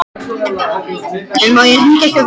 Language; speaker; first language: Icelandic; non-native, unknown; French